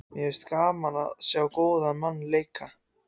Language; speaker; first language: Icelandic; non-native, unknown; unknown